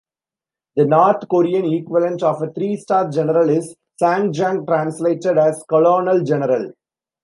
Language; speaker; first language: English; non-native, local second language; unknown